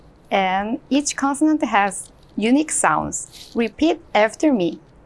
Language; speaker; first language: English; non-native, fluent; Korean